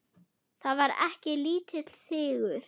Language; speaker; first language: Icelandic; non-native, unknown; German